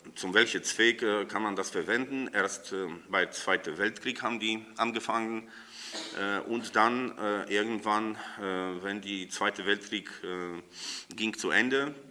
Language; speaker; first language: German; non-native, learner; Polish